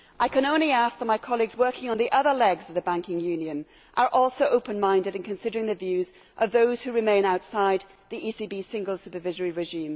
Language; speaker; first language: English; native; English